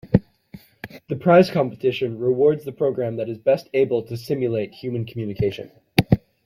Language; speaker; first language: English; native; English